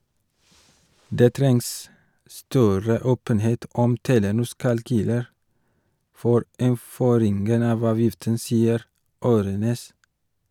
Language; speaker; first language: Norwegian; non-native, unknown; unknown